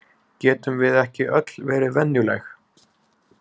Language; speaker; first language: Icelandic; native; Icelandic